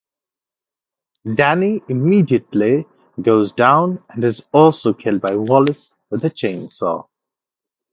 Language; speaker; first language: English; non-native, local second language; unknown